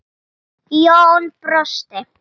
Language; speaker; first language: Icelandic; native; Icelandic